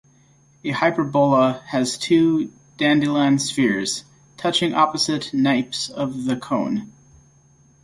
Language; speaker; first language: English; native; English